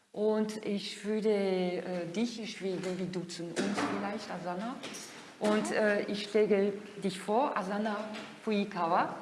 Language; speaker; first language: German; non-native, fluent; French